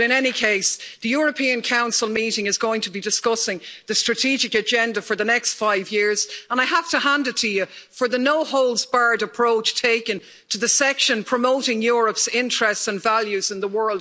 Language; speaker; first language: English; native; English